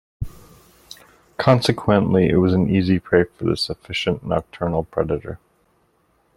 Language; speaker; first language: English; native; English